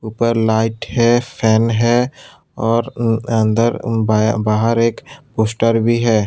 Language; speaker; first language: Hindi; non-native, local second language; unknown